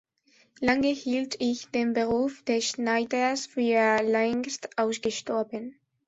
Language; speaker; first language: German; non-native, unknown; Spanish